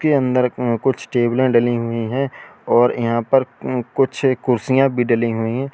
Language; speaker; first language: Hindi; native; Hindi